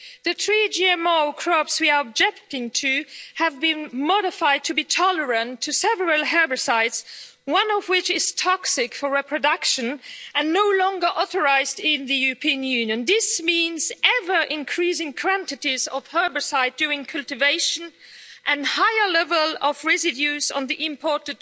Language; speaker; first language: English; non-native, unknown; Luxembourgish